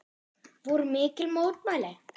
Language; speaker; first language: Icelandic; non-native, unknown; German